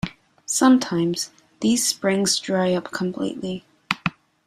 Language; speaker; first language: English; non-native, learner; Spanish